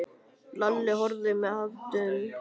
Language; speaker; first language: Icelandic; native; Icelandic